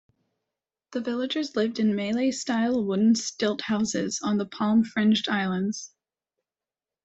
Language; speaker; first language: English; native; English